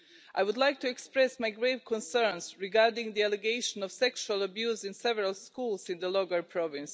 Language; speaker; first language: English; non-native, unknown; Croatian